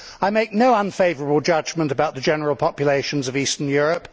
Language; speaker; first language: English; native; English